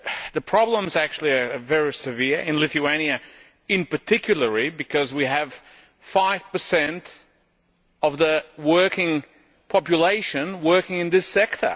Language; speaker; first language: English; non-native, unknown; Lithuanian